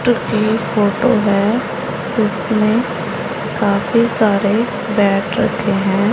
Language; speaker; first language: Hindi; non-native, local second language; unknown